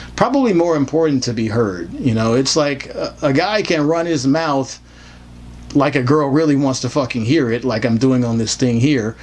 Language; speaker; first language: English; native; English